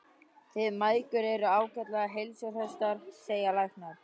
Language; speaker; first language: Icelandic; native; Icelandic